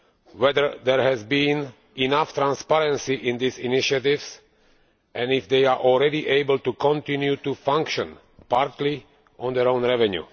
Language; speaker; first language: English; non-native, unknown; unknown